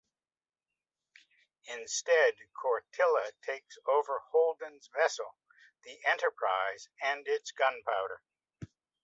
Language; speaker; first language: English; native; English